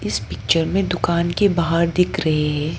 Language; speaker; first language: Hindi; non-native, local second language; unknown